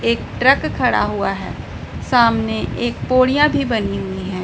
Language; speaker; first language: Hindi; non-native, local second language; Punjabi